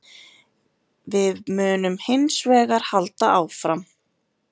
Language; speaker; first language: Icelandic; native; Icelandic